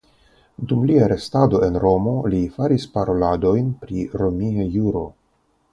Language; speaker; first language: Esperanto; non-native, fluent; Russian